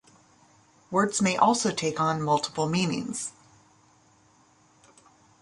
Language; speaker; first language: English; native; English